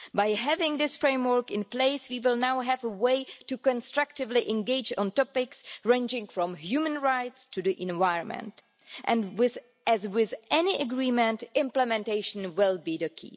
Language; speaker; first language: English; non-native, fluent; Czech